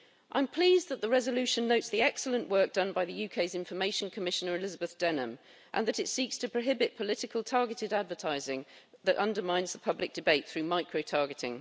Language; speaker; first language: English; native; English